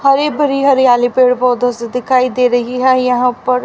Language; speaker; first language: Hindi; native; Hindi